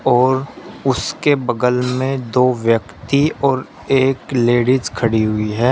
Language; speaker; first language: Hindi; native; Hindi